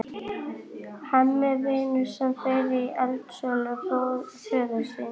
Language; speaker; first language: Icelandic; native; Icelandic